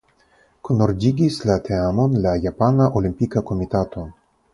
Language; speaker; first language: Esperanto; non-native, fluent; Russian